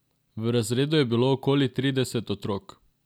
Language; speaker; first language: Slovenian; non-native, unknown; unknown